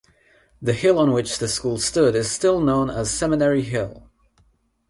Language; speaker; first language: English; non-native, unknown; Nepali